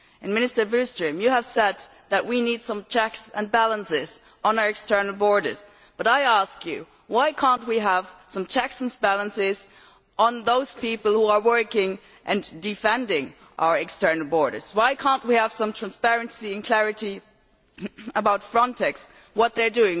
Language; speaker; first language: English; non-native, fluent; German